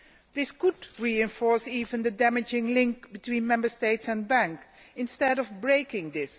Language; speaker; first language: English; non-native, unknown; Dutch